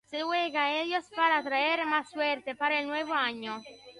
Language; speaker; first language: Spanish; non-native, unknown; Italian